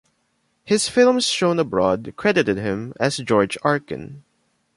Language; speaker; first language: English; non-native, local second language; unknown